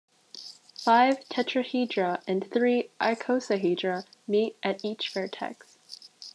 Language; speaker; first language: English; native; English